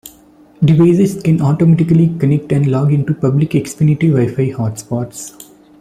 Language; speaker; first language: English; non-native, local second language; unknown